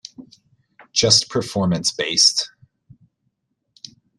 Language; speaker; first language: English; native; English